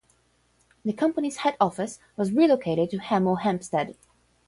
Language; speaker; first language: English; non-native, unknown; Portuguese